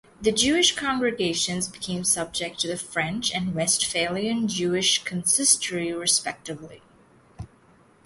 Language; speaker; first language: English; native; English